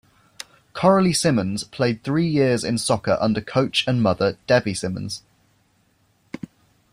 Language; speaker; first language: English; native; English